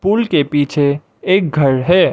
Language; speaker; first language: Hindi; non-native, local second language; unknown